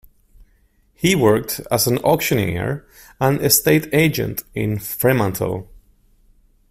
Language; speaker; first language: English; non-native, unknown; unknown